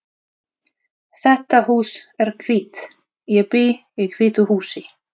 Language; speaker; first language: Icelandic; non-native, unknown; Russian